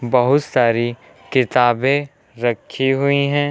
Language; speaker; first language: Hindi; native; Hindi